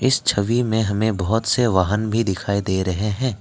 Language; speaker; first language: Hindi; non-native, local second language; Assamese